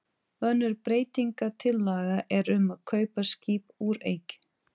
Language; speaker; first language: Icelandic; non-native, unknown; Portuguese